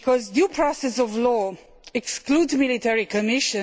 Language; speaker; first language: English; non-native, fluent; Romanian